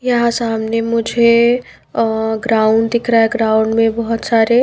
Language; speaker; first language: Hindi; non-native, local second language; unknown